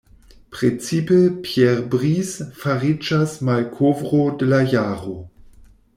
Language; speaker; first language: Esperanto; non-native, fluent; German